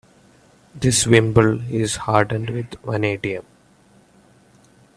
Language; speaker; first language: English; non-native, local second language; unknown